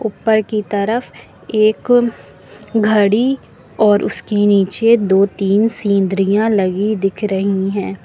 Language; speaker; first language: Hindi; native; Hindi